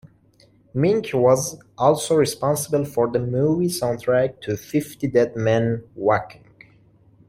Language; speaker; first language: English; non-native, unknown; Persian